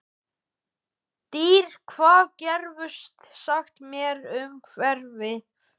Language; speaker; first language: Icelandic; native; Icelandic